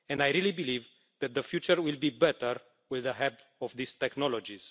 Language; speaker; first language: English; non-native, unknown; Romanian